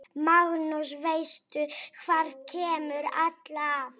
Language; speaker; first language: Icelandic; non-native, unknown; Polish